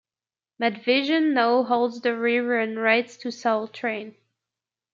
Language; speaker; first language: English; native; English